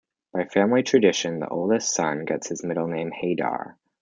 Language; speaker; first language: English; native; English